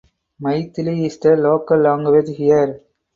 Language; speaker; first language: English; non-native, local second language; Tamil